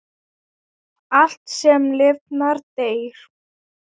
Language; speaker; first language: Icelandic; non-native, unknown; Thai